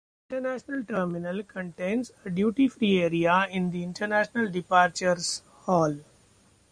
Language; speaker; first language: English; non-native, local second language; Marathi